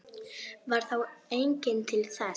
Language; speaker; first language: Icelandic; non-native, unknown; Polish